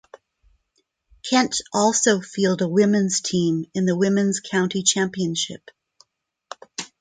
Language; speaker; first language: English; non-native, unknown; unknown